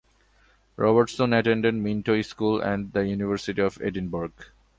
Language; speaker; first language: English; non-native, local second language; Bangla